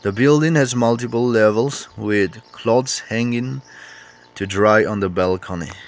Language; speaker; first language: English; non-native, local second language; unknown